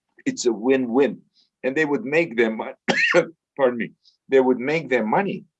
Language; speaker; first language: English; non-native, fluent; Russian